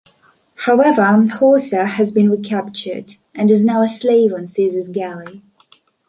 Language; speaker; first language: English; non-native, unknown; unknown